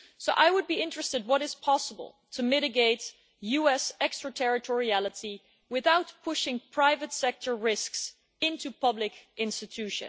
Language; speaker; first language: English; non-native, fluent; Dutch